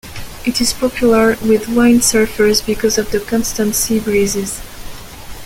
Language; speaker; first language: English; non-native, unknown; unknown